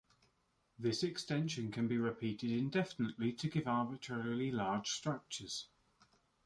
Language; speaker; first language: English; native; English